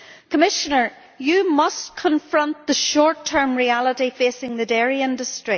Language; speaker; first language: English; native; English